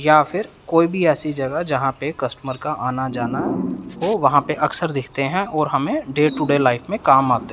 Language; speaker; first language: Hindi; non-native, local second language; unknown